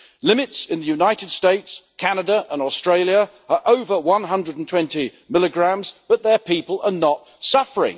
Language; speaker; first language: English; native; English